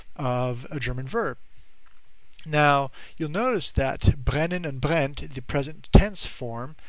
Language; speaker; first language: English; native; English